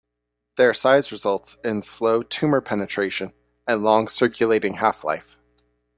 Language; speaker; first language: English; native; English